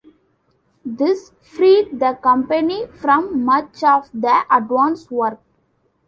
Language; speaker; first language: English; non-native, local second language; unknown